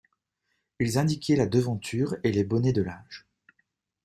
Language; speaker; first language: French; native; French